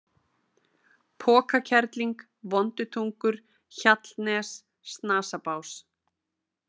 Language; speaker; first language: Icelandic; native; Icelandic